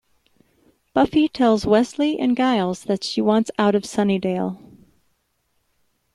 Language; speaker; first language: English; native; English